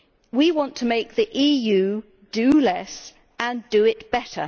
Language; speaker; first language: English; native; English